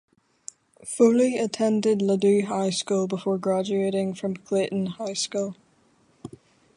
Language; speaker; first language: English; native; English